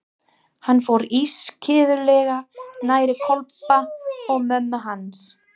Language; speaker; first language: Icelandic; non-native, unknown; English